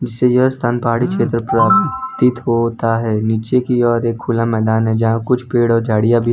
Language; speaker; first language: Hindi; non-native, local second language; Gujarati